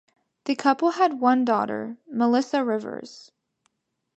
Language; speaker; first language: English; native; English